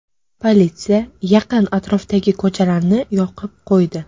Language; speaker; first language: Uzbek; native; Uzbek